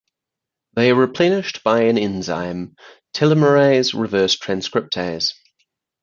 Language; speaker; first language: English; native; English